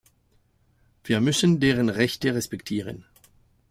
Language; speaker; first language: German; non-native, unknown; French